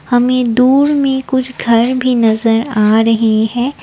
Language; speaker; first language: Hindi; non-native, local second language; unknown